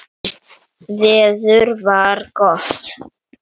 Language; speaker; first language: Icelandic; native; Icelandic